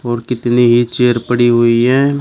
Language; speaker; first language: Hindi; native; Hindi